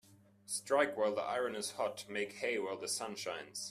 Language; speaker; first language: English; non-native, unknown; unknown